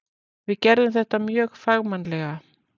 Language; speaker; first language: Icelandic; native; Icelandic